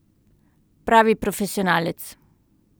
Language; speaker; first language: Slovenian; native; Slovenian